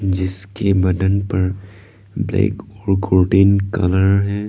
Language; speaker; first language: Hindi; non-native, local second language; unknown